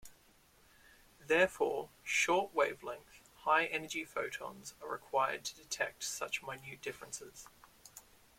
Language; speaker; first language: English; native; English